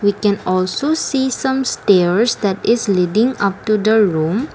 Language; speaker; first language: English; non-native, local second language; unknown